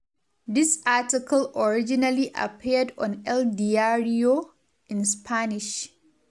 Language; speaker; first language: English; non-native, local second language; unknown